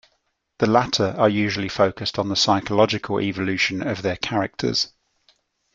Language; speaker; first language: English; native; English